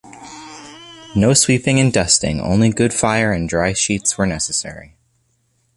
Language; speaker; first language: English; native; English